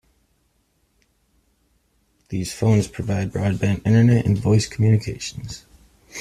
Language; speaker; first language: English; native; English